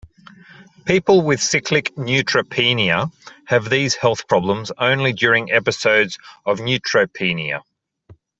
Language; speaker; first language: English; native; English